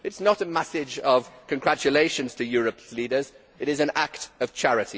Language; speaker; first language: English; native; English